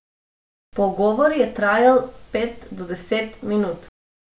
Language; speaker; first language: Slovenian; non-native, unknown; Macedonian